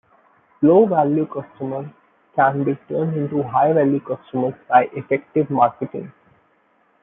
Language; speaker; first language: English; non-native, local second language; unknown